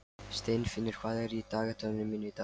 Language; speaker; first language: Icelandic; non-native, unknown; Lithuanian